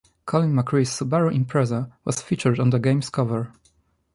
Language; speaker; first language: English; non-native, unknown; Polish